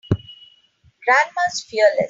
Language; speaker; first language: English; non-native, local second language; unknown